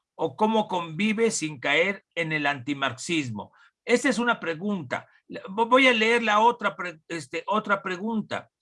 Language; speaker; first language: Spanish; native; Spanish